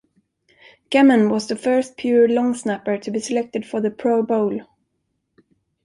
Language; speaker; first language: English; non-native, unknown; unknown